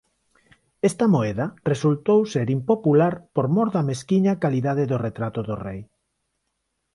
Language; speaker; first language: Galician; non-native, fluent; Spanish